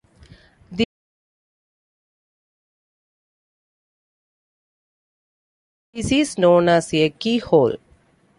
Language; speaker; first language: English; non-native, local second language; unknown